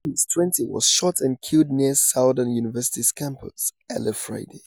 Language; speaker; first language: English; non-native, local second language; Yoruba